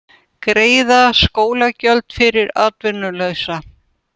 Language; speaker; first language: Icelandic; non-native, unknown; Russian